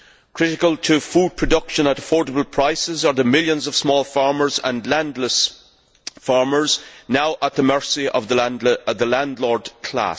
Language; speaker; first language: English; native; English